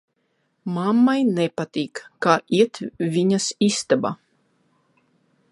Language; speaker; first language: Latvian; non-native, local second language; Russian